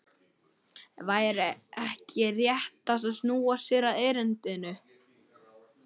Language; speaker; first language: Icelandic; native; Icelandic